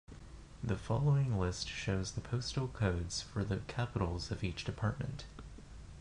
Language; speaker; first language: English; non-native, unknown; Japanese